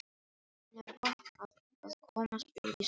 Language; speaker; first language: Icelandic; non-native, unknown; Filipino